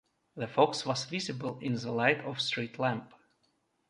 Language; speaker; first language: English; non-native, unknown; Russian